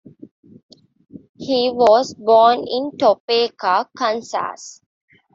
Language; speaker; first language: English; non-native, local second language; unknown